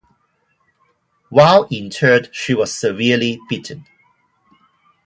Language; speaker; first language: English; non-native, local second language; Cantonese